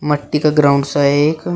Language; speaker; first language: Hindi; native; Hindi